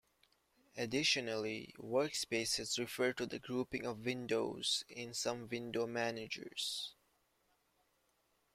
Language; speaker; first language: English; native; English